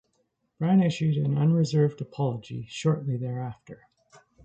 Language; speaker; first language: English; native; English